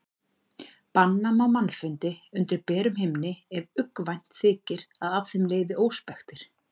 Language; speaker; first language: Icelandic; native; Icelandic